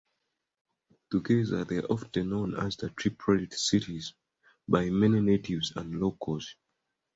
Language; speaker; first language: English; non-native, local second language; Ganda